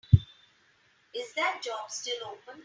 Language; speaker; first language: English; non-native, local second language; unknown